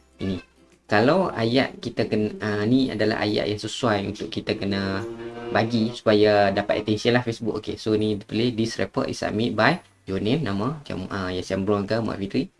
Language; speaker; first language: Malay; native; Malay